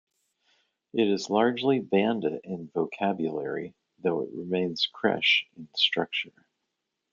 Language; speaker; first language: English; native; English